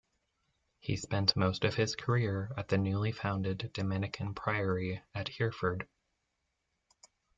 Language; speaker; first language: English; native; English